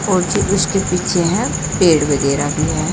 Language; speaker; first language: Hindi; native; Hindi